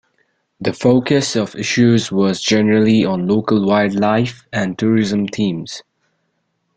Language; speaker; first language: English; non-native, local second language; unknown